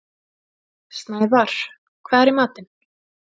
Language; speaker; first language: Icelandic; native; Icelandic